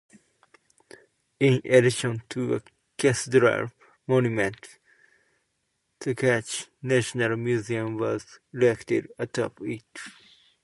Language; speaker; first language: English; non-native, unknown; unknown